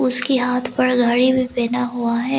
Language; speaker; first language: Hindi; non-native, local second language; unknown